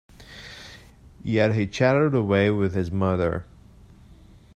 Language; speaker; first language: English; native; English